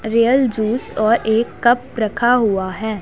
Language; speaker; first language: Hindi; non-native, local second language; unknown